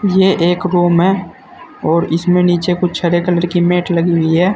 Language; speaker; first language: Hindi; native; Hindi